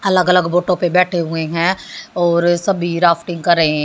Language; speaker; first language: Hindi; native; Hindi